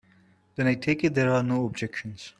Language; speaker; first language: English; non-native, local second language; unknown